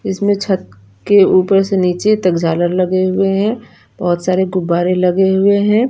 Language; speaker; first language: Hindi; non-native, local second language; Punjabi